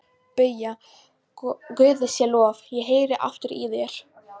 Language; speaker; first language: Icelandic; non-native, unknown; Polish